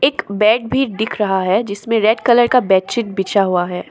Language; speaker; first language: Hindi; non-native, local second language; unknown